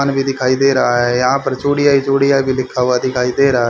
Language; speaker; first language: Hindi; native; Hindi